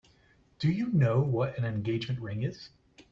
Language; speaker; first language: English; native; English